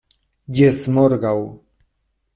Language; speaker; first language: Esperanto; non-native, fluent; Spanish